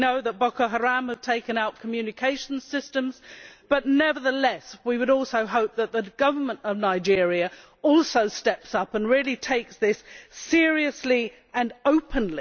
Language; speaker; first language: English; native; English